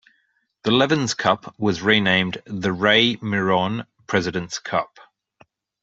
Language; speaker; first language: English; native; English